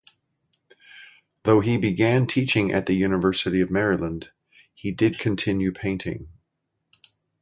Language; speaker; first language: English; native; English